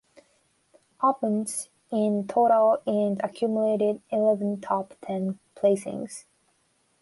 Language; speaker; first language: English; non-native, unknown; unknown